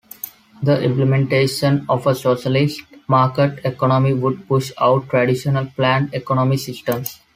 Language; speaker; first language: English; non-native, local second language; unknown